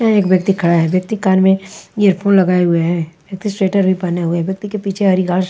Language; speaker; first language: Hindi; non-native, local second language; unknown